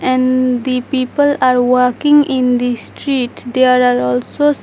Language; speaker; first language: English; non-native, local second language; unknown